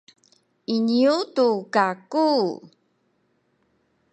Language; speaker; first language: Sakizaya; non-native, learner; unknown